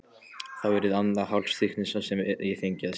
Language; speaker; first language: Icelandic; non-native, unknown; Polish